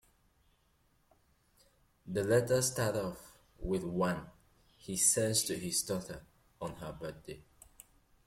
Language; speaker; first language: English; native; English